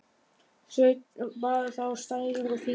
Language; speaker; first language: Icelandic; non-native, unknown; German